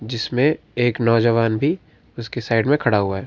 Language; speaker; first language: Hindi; non-native, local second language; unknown